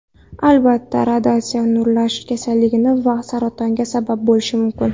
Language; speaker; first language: Uzbek; non-native, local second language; Kara-Kalpak